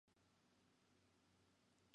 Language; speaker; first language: English; non-native, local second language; Fula